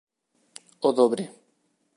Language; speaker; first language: Galician; native; Galician